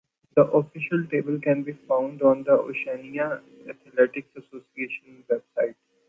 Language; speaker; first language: English; non-native, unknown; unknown